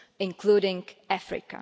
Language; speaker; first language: English; non-native, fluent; Czech